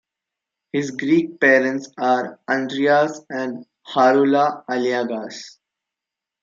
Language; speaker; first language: English; non-native, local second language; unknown